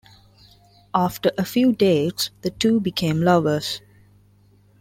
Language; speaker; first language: English; non-native, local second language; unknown